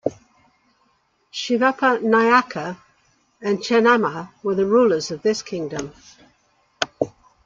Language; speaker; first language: English; native; English